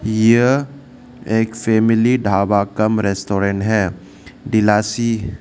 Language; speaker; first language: Hindi; non-native, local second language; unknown